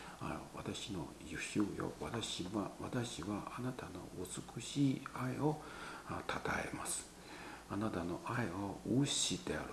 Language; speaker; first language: Japanese; non-native, fluent; Chinese